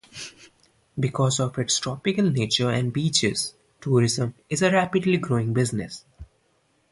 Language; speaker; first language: English; non-native, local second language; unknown